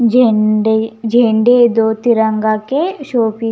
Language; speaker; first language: Hindi; non-native, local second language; Punjabi